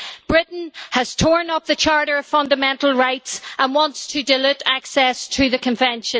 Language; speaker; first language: English; native; English